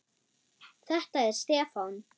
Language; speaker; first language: Icelandic; non-native, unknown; German